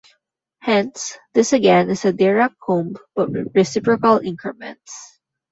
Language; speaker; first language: English; non-native, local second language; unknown